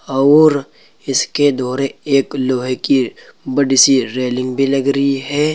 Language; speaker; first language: Hindi; native; Hindi